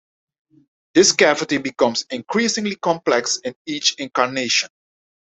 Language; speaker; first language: English; non-native, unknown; Dutch